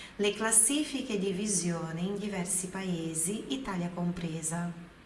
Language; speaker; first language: Italian; non-native, fluent; Portuguese